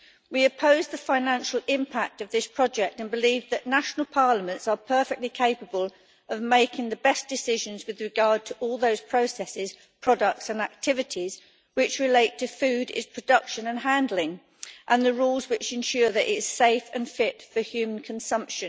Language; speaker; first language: English; native; English